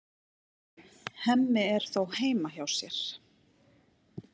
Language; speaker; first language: Icelandic; native; Icelandic